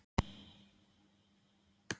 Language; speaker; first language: Icelandic; native; Icelandic